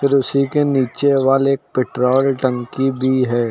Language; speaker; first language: Hindi; native; Hindi